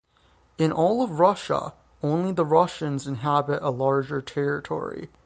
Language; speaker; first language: English; native; English